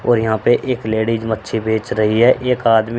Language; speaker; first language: Hindi; native; Hindi